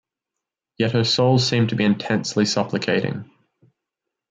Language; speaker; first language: English; native; English